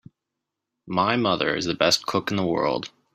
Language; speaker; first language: English; native; English